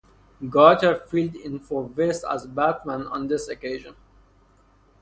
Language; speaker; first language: English; non-native, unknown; Persian